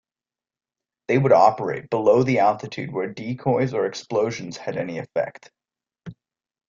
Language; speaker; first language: English; native; English